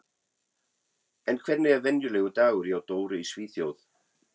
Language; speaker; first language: Icelandic; non-native, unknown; German